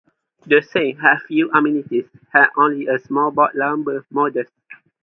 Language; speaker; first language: English; non-native, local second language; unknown